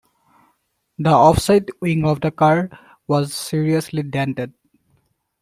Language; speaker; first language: English; non-native, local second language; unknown